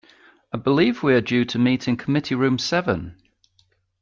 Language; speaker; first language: English; native; English